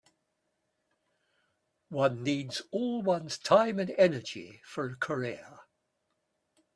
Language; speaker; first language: English; native; English